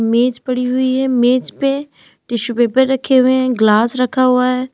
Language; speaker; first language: Hindi; native; Hindi